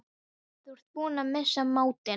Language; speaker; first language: Icelandic; non-native, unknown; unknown